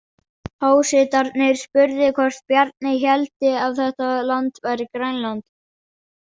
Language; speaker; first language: Icelandic; non-native, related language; Danish